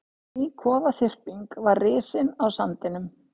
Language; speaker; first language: Icelandic; native; Icelandic